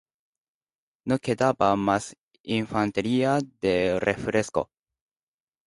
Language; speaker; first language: Spanish; non-native, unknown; Japanese